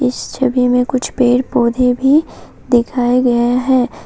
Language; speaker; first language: Hindi; non-native, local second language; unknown